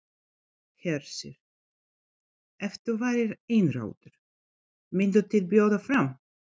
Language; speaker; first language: Icelandic; non-native, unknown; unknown